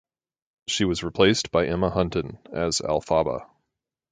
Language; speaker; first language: English; native; English